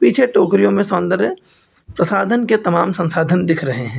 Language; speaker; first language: Hindi; native; Hindi